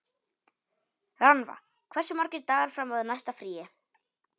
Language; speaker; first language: Icelandic; non-native, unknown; Polish